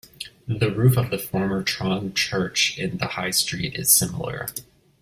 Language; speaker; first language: English; native; English